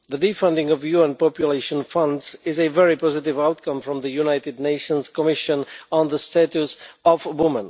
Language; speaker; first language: English; non-native, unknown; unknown